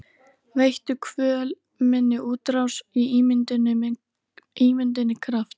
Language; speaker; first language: Icelandic; native; Icelandic